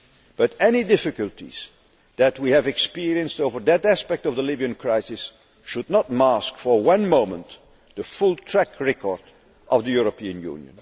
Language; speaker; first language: English; non-native, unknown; Dutch